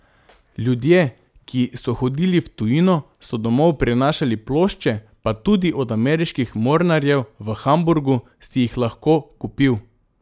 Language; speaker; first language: Slovenian; non-native, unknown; Macedonian